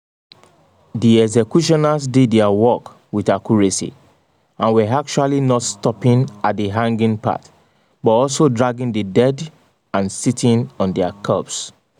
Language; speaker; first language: English; non-native, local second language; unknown